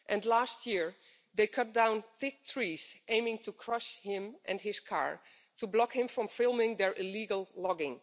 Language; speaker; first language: English; non-native, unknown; Dutch